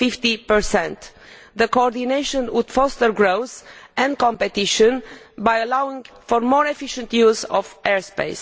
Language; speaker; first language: English; non-native, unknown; Romanian